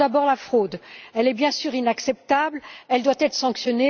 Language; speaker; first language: French; native; French